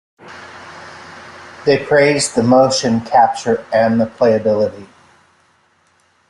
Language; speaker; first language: English; native; English